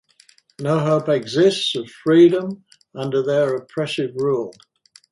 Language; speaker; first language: English; native; English